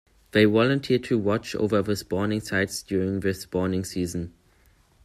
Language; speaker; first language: English; non-native, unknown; German